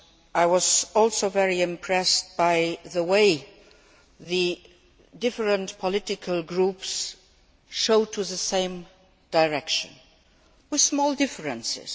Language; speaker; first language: English; non-native, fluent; Luxembourgish